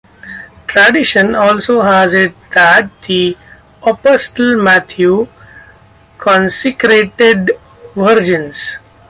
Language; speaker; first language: English; non-native, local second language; Marathi